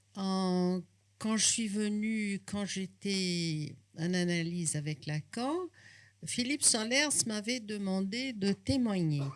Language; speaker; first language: French; non-native, fluent; Portuguese